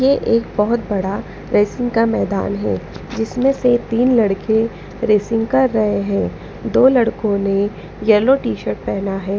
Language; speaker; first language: Hindi; non-native, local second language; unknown